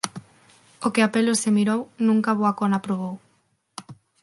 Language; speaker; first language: Galician; non-native, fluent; Spanish